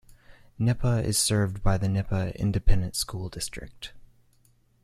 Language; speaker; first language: English; native; English